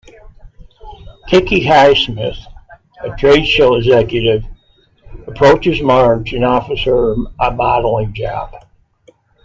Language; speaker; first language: English; native; English